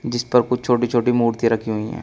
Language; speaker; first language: Hindi; native; Hindi